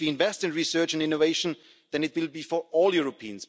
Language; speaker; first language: English; non-native, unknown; German